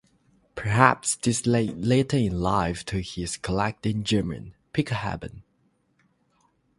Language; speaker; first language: English; non-native, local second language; Chinese